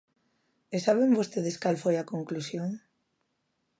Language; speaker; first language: Galician; native; Galician